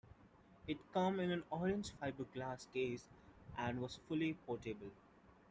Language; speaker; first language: English; non-native, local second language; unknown